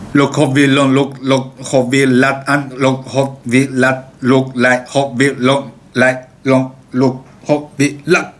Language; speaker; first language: Vietnamese; non-native, learner; Japanese